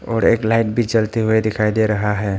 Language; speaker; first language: Hindi; non-native, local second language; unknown